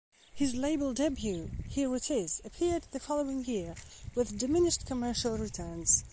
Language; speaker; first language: English; non-native, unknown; Belarusian